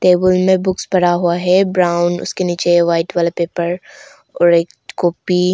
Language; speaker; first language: Hindi; non-native, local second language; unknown